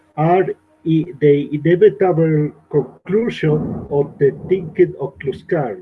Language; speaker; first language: English; non-native, learner; Spanish